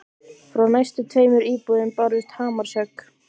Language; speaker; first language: Icelandic; native; Icelandic